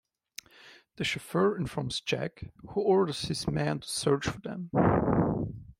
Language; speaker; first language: English; non-native, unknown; German